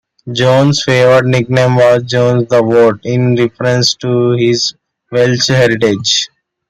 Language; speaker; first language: English; non-native, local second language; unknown